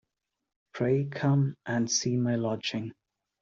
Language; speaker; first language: English; non-native, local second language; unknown